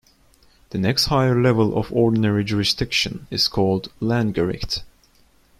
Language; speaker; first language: English; non-native, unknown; Turkish